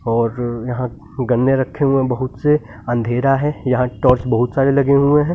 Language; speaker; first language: Hindi; native; Hindi